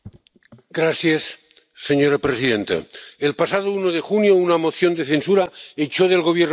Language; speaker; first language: Spanish; non-native, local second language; Catalan